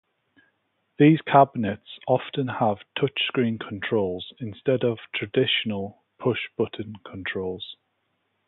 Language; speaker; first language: English; native; English